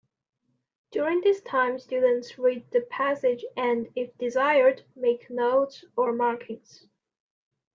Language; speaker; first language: English; non-native, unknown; Chinese